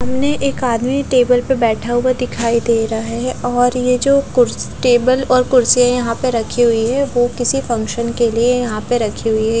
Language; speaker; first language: Hindi; non-native, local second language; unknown